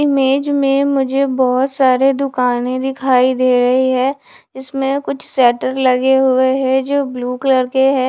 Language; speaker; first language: Hindi; native; Hindi